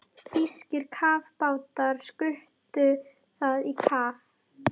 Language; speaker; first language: Icelandic; native; Icelandic